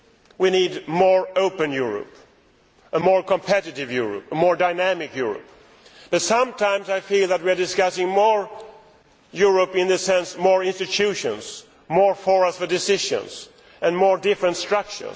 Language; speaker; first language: English; non-native, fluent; Swedish